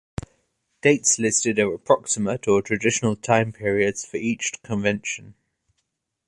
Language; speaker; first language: English; native; English